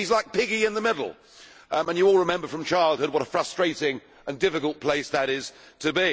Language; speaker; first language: English; native; English